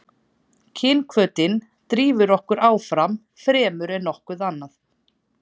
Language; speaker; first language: Icelandic; native; Icelandic